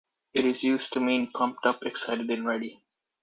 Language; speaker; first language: English; native; English